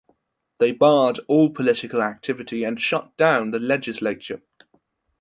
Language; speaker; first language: English; non-native, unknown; German